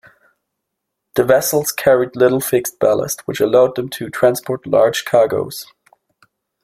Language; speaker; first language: English; non-native, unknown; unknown